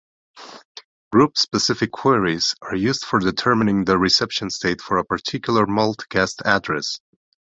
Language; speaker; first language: English; non-native, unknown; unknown